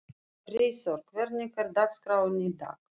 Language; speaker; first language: Icelandic; non-native, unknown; Russian